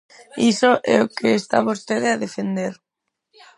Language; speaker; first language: Galician; non-native, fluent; Spanish